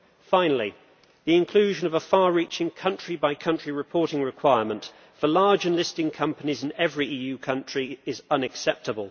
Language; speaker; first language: English; native; English